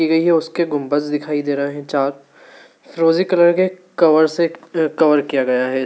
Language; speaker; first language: Hindi; native; Hindi